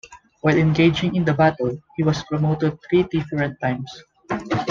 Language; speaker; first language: English; non-native, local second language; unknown